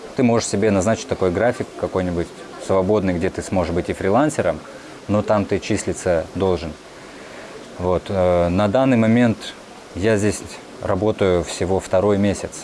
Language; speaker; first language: Russian; native; Russian